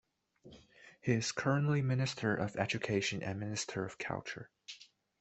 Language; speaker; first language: English; non-native, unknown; Chinese